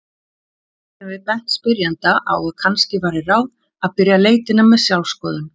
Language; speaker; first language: Icelandic; native; Icelandic